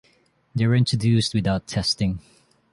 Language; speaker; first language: English; non-native, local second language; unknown